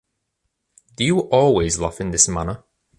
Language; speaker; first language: English; native; English